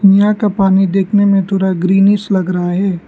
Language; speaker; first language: Hindi; non-native, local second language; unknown